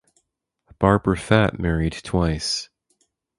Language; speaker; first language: English; native; English